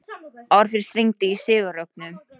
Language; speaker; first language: Icelandic; non-native, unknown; Polish